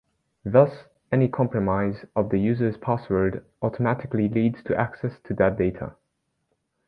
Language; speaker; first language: English; native; English